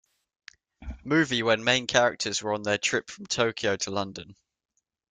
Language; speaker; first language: English; native; English